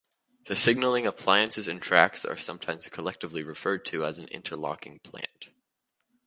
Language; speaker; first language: English; native; English